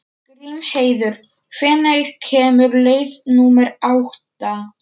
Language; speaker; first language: Icelandic; non-native, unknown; Polish